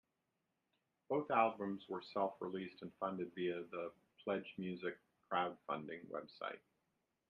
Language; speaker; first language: English; native; English